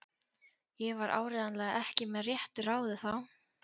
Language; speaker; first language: Icelandic; non-native, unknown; Polish